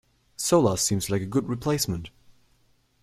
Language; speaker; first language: English; non-native, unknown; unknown